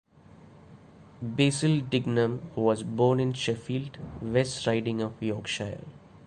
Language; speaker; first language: English; non-native, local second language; Malayalam